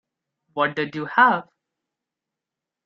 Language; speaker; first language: English; non-native, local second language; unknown